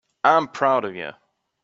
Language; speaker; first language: English; non-native, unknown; German